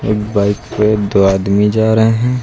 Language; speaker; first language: Hindi; native; Hindi